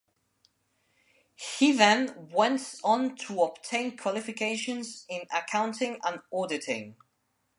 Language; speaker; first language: English; non-native, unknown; Spanish